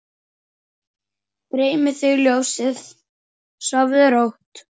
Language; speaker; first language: Icelandic; native; Icelandic